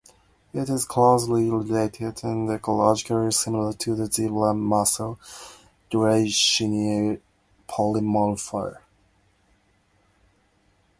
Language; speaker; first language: English; non-native, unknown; Japanese